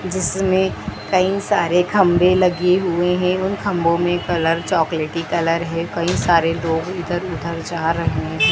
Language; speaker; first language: Hindi; native; Hindi